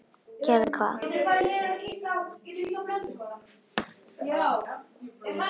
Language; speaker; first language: Icelandic; native; Icelandic